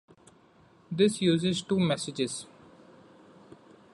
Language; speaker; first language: English; non-native, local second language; Marathi